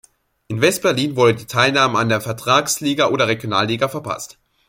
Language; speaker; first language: German; native; German